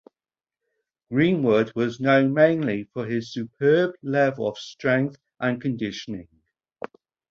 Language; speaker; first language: English; native; English